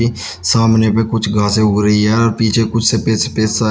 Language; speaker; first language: Hindi; native; Hindi